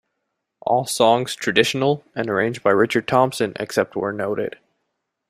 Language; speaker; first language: English; native; English